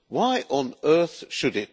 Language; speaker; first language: English; non-native, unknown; Hungarian